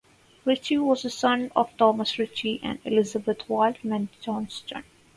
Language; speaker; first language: English; non-native, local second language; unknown